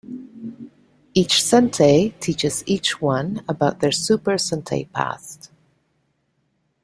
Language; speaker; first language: English; native; English